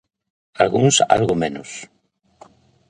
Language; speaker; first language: Galician; native; Galician